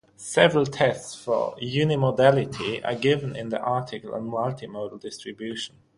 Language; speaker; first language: English; non-native, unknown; German